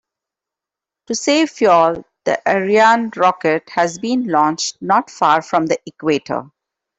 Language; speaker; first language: English; non-native, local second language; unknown